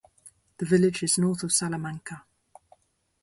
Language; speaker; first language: English; native; English